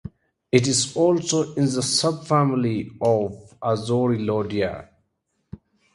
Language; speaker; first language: English; native; English